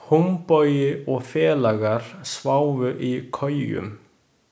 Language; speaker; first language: Icelandic; non-native, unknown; Chinese